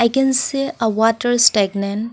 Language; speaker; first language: English; non-native, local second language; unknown